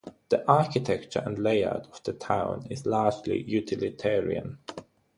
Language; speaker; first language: English; non-native, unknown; German